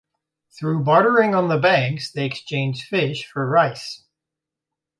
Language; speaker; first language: English; native; English